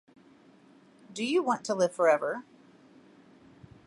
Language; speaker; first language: English; native; English